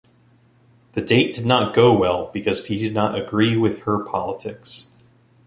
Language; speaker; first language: English; native; English